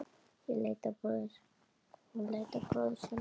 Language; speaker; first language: Icelandic; native; Icelandic